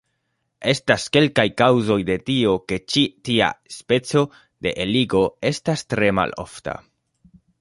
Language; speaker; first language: Esperanto; non-native, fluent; Spanish